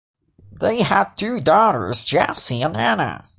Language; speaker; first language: English; non-native, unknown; Portuguese